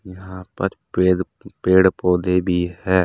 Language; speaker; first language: Hindi; native; Hindi